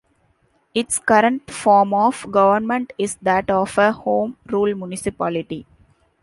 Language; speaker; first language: English; non-native, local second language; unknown